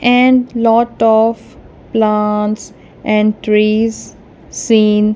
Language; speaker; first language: English; non-native, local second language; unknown